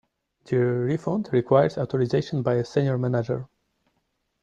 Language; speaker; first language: English; non-native, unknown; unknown